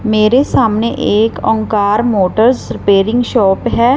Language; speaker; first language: Hindi; non-native, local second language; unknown